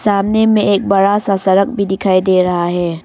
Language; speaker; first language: Hindi; early bilingual, other home language; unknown